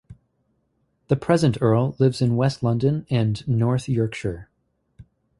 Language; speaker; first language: English; native; English